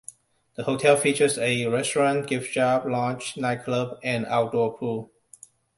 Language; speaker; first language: English; non-native, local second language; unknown